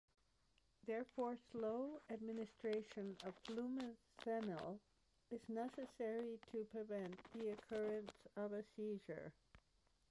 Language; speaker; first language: English; native; English